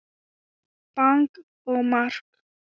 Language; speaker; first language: Icelandic; non-native, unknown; Thai